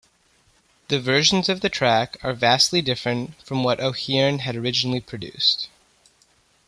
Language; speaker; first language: English; native; English